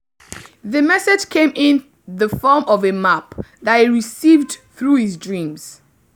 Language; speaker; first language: English; non-native, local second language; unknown